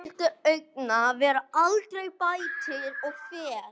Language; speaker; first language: Icelandic; non-native, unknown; English